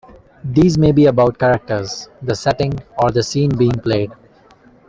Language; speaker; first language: English; non-native, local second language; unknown